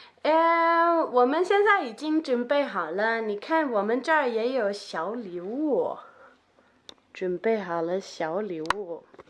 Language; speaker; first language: Chinese; non-native, learner; Danish